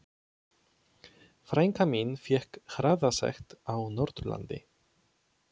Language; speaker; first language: Icelandic; non-native, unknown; Polish